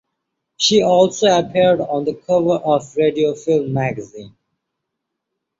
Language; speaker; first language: English; non-native, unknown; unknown